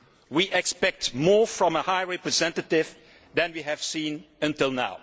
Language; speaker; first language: English; non-native, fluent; Dutch